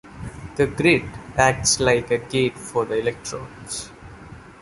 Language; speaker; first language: English; non-native, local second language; Malayalam